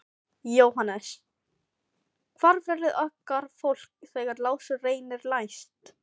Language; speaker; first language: Icelandic; non-native, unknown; Filipino